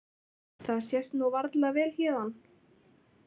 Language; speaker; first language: Icelandic; native; Icelandic